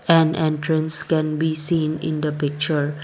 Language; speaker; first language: English; non-native, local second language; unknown